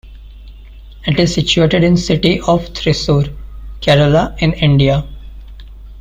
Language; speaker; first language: English; non-native, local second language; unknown